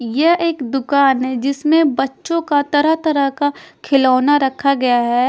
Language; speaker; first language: Hindi; non-native, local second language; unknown